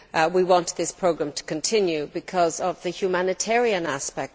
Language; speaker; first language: English; native; English